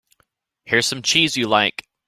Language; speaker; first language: English; native; English